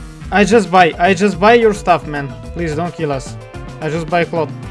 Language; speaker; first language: English; non-native, learner; Russian